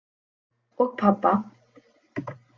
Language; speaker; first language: Icelandic; native; Icelandic